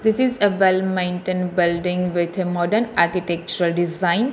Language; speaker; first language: English; non-native, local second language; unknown